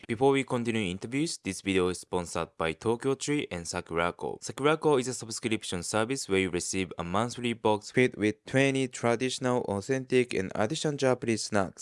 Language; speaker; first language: English; non-native, fluent; Japanese